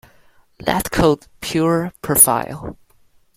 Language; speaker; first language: English; non-native, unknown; Chinese